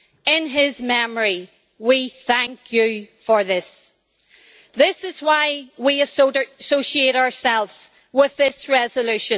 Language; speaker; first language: English; native; English